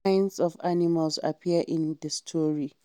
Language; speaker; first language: English; non-native, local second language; Hausa